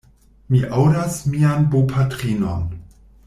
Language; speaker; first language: Esperanto; non-native, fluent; German